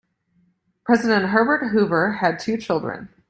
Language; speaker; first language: English; native; English